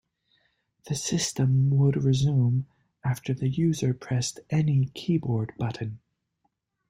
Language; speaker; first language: English; native; English